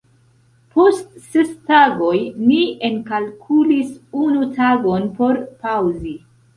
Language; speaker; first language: Esperanto; non-native, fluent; Central Kurdish